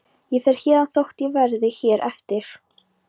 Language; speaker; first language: Icelandic; non-native, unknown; Polish